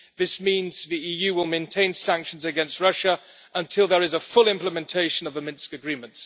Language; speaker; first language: English; non-native, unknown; German